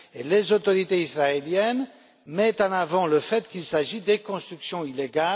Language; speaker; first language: French; non-native, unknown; Romanian